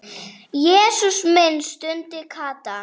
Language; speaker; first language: Icelandic; native; Icelandic